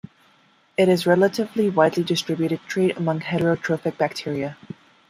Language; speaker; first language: English; non-native, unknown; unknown